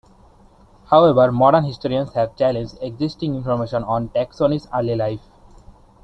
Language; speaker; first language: English; non-native, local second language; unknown